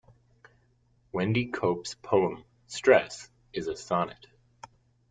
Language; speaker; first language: English; native; English